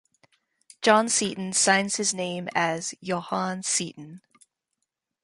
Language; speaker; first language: English; native; English